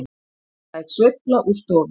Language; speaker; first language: Icelandic; native; Icelandic